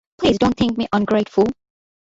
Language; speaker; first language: English; non-native, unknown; Bangla